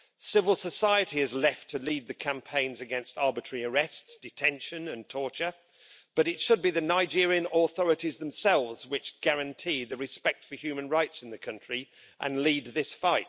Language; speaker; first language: English; native; English